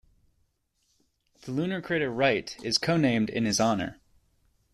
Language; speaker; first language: English; native; English